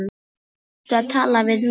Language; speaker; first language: Icelandic; non-native, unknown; Polish